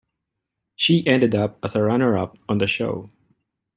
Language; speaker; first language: English; non-native, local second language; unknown